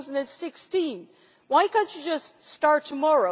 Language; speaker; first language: English; non-native, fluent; Dutch